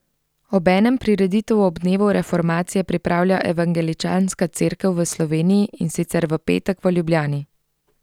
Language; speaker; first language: Slovenian; native; Slovenian